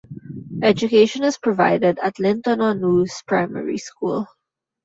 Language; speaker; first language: English; non-native, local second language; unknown